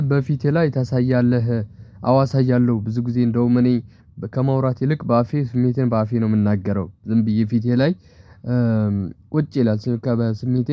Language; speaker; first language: Amharic; non-native, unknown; Tigrinya